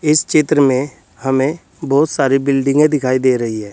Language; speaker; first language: Hindi; native; Hindi